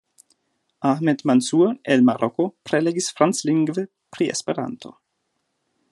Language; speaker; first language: Esperanto; non-native, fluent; German